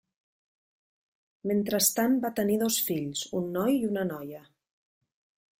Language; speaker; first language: Catalan; native; Catalan